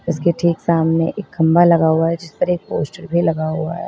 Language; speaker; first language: Hindi; native; Hindi